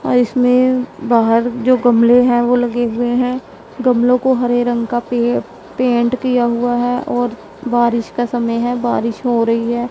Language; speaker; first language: Hindi; non-native, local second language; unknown